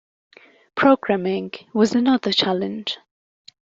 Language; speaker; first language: English; non-native, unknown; Persian